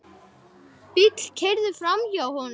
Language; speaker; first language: Icelandic; native; Icelandic